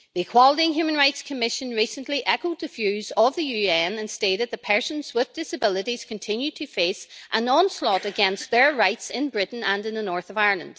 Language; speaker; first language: English; native; English